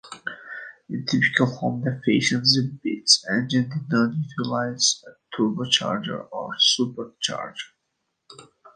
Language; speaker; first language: English; native; English